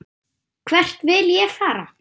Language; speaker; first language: Icelandic; non-native, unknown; German